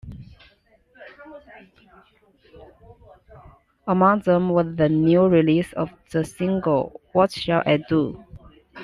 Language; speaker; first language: English; non-native, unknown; Chinese